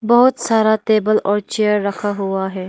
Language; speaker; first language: Hindi; non-native, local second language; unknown